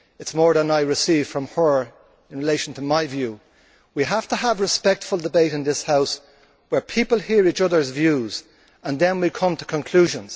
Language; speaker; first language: English; native; English